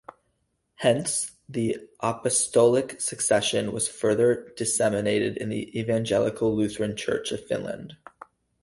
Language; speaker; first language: English; native; English